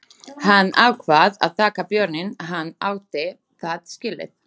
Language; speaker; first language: Icelandic; non-native, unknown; Slovak